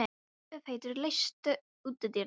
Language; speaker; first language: Icelandic; non-native, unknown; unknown